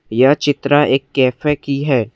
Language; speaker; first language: Hindi; non-native, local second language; Assamese